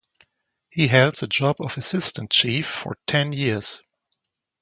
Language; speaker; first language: English; native; English